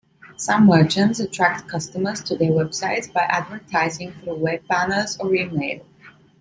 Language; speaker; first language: English; non-native, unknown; Italian